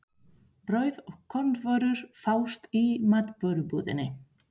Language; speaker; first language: Icelandic; non-native, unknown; Spanish